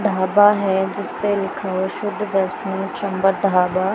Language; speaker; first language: Hindi; non-native, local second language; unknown